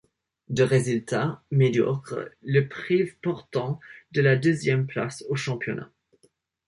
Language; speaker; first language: French; non-native, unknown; English